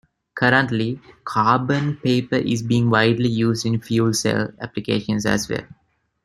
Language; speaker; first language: English; non-native, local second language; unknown